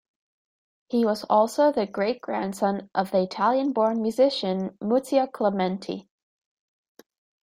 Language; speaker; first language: English; native; English